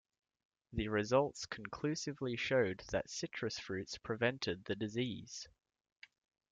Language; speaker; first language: English; native; English